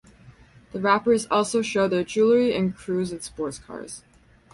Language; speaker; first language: English; native; English